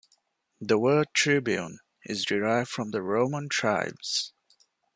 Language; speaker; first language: English; non-native, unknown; Divehi